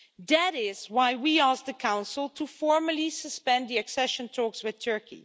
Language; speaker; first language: English; non-native, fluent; Dutch